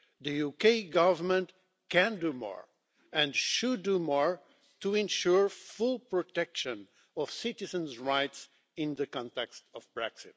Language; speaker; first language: English; non-native, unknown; Portuguese